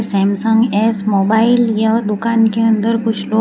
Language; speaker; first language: Hindi; non-native, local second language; Gujarati